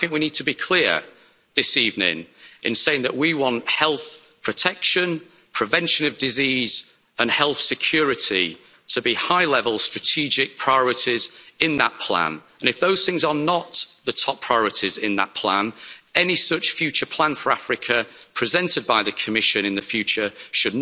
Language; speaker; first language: English; native; English